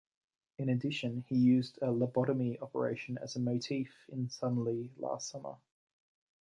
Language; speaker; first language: English; native; English